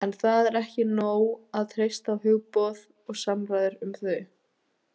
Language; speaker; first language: Icelandic; native; Icelandic